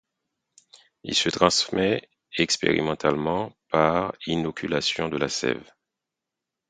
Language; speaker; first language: French; non-native, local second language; Haitian Creole